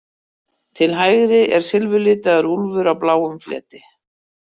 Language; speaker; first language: Icelandic; native; Icelandic